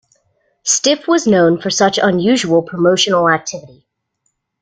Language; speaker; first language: English; native; English